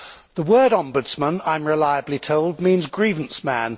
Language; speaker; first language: English; native; English